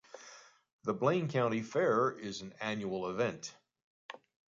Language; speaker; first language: English; native; English